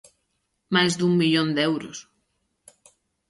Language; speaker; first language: Galician; native; Galician